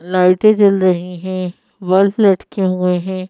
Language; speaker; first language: Hindi; native; Hindi